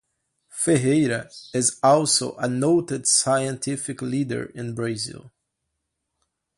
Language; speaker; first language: English; non-native, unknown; Portuguese